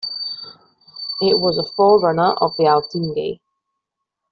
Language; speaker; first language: English; non-native, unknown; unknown